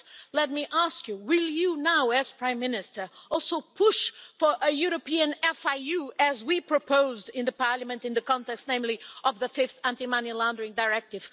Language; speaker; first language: English; non-native, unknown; Portuguese